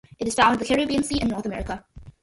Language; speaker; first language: English; early bilingual, other home language; Malayalam